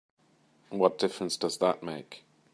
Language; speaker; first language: English; native; English